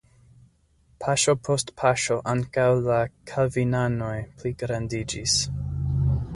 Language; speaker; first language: Esperanto; non-native, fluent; English